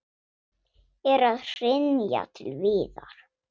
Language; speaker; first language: Icelandic; non-native, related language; Swedish